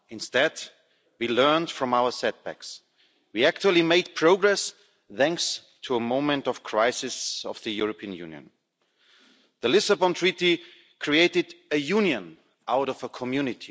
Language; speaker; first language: English; non-native, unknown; German